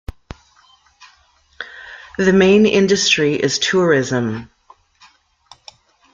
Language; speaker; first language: English; native; English